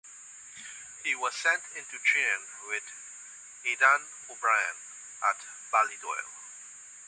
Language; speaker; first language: English; native; English